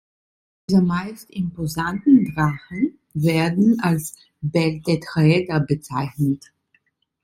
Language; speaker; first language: German; non-native, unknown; Italian